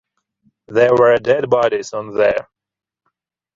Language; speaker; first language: English; non-native, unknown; Ukrainian